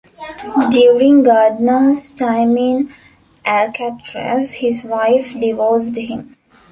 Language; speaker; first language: English; non-native, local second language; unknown